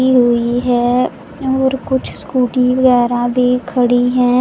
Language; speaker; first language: Hindi; non-native, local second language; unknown